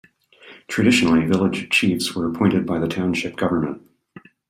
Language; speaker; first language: English; native; English